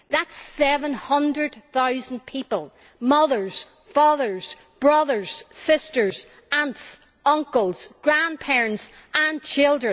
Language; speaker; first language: English; native; English